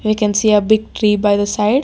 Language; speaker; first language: English; non-native, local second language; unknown